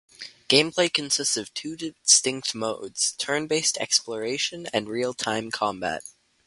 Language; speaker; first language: English; native; English